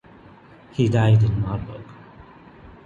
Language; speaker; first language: English; non-native, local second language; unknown